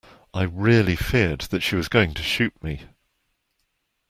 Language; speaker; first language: English; native; English